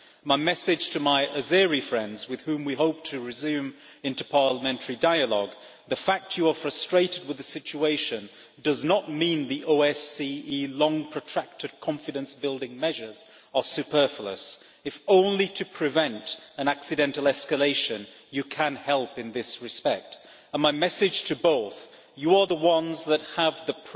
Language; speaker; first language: English; native; English